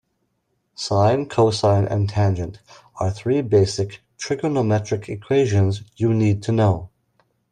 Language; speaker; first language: English; native; English